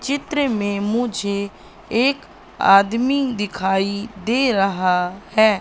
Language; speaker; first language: Hindi; native; Hindi